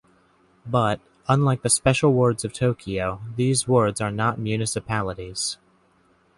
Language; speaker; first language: English; native; English